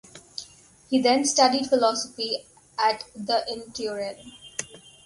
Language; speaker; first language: English; non-native, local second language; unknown